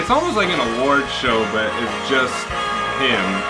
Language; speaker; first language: English; native; English